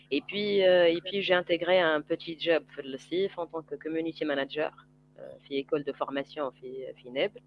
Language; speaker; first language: French; non-native, local second language; Arabic